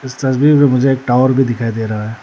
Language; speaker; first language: Hindi; non-native, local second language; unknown